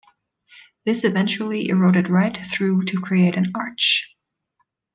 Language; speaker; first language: English; non-native, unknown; German